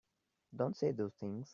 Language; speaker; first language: English; non-native, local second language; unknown